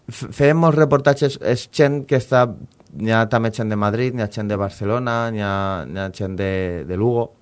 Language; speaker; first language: Catalan; native; Catalan